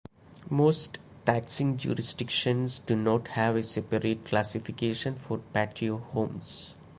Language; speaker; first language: English; non-native, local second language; Malayalam